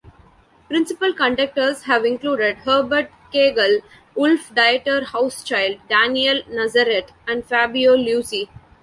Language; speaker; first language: English; non-native, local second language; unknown